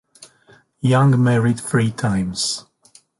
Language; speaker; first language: English; native; English